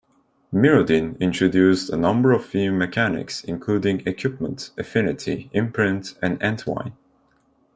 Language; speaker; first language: English; non-native, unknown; Turkish